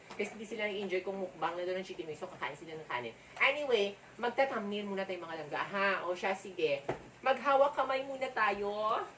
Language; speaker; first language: Filipino; non-native, local second language; Hiligaynon